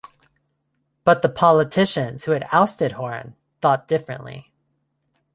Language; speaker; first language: English; non-native, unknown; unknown